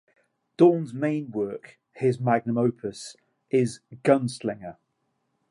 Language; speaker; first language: English; native; English